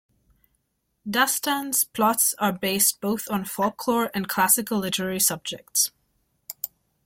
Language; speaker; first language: English; native; English